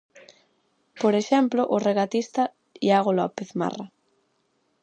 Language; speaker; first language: Galician; native; Galician